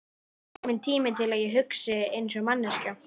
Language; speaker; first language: Icelandic; native; Icelandic